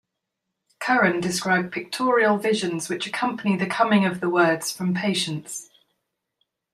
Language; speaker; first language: English; native; English